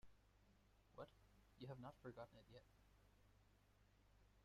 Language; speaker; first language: English; native; English